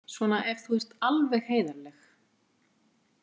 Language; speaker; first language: Icelandic; native; Icelandic